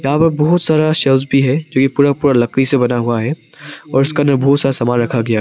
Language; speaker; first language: Hindi; non-native, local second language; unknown